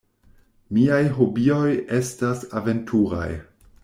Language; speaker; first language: Esperanto; non-native, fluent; German